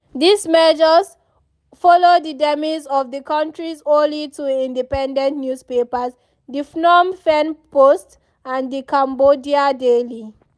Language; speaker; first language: English; non-native, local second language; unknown